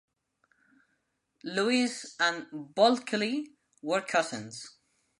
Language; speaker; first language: English; non-native, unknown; Spanish